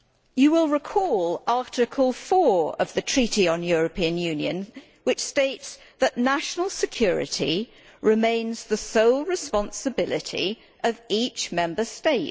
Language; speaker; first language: English; native; English